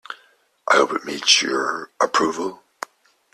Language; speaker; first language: English; native; English